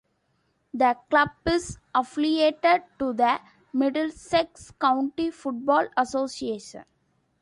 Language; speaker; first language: English; non-native, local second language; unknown